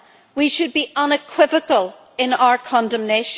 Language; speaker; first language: English; native; English